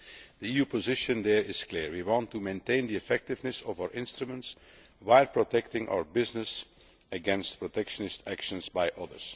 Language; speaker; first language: English; non-native, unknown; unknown